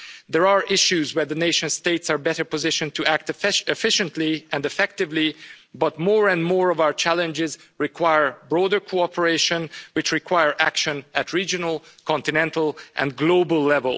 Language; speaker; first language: English; non-native, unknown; Hungarian